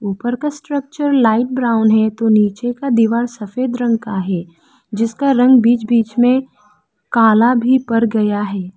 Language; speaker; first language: Hindi; non-native, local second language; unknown